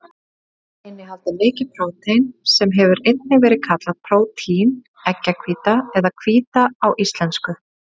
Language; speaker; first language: Icelandic; native; Icelandic